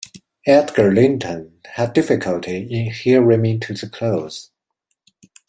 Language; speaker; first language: English; non-native, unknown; Chinese